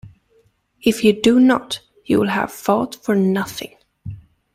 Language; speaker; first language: English; native; English